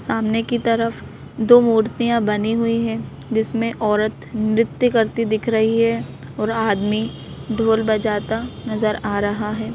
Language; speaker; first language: Hindi; native; Hindi